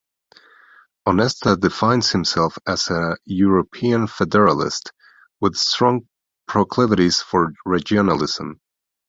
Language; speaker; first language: English; non-native, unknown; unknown